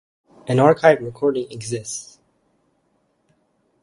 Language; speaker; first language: English; native; English